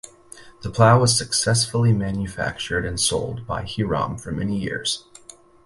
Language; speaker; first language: English; native; English